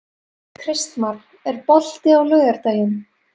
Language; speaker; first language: Icelandic; non-native, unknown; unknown